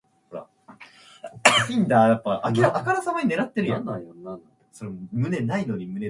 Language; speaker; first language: English; non-native, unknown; Japanese